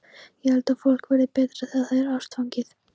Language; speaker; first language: Icelandic; non-native, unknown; Polish